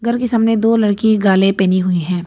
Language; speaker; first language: Hindi; non-native, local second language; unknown